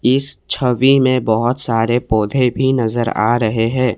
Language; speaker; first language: Hindi; non-native, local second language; Assamese